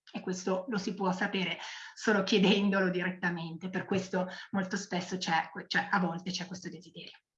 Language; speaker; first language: Italian; native; Italian